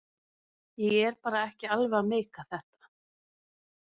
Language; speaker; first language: Icelandic; non-native, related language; Norwegian